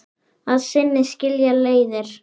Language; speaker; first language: Icelandic; native; Icelandic